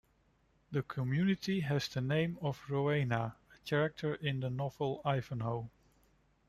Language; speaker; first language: English; non-native, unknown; Dutch